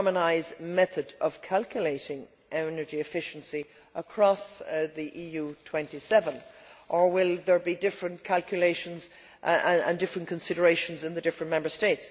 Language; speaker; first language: English; native; English